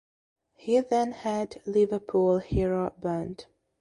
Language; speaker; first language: English; non-native, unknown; Belarusian